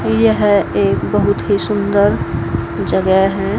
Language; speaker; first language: Hindi; native; Hindi